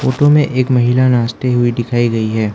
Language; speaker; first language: Hindi; non-native, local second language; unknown